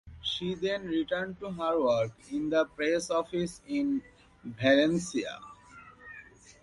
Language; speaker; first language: English; non-native, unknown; Bangla